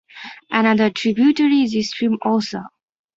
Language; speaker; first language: English; non-native, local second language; Bangla